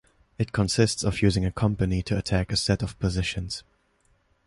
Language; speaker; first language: English; non-native, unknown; German